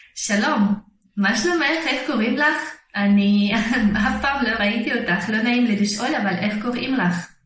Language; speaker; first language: Hebrew; non-native, learner; Russian